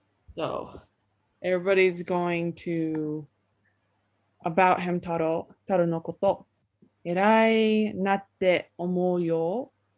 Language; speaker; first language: English; native; English